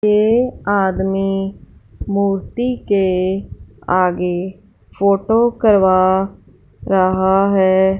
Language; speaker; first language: Hindi; non-native, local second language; Punjabi